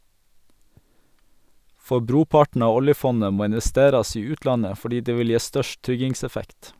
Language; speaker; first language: Norwegian; native; Norwegian